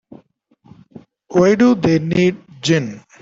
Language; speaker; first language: English; non-native, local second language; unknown